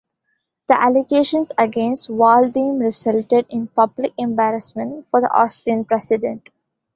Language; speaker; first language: English; non-native, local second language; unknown